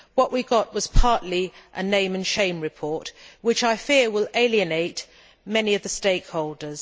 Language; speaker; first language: English; native; English